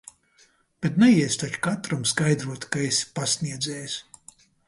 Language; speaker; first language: Latvian; early bilingual, heritage; Latvian